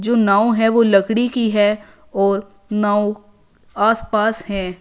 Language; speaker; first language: Hindi; native; Hindi